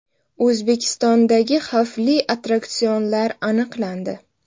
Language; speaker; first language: Uzbek; native; Uzbek